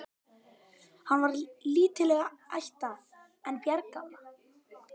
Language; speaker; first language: Icelandic; native; Icelandic